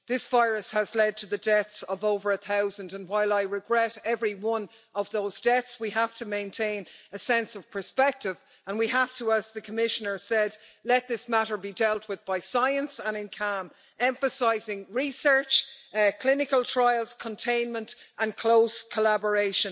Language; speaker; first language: English; native; English